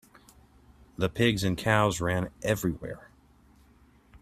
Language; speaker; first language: English; native; English